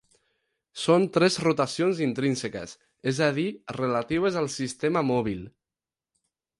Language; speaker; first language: Catalan; non-native, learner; Spanish